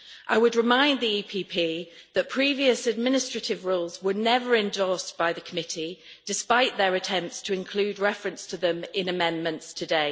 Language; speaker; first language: English; native; English